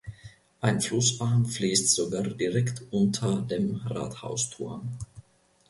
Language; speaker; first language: German; non-native, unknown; Finnish